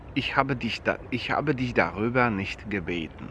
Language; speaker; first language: German; non-native, fluent; Polish